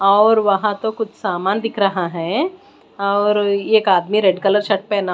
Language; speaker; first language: Hindi; non-native, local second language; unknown